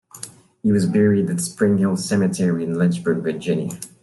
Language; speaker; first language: English; non-native, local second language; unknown